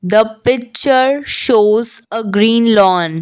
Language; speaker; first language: English; non-native, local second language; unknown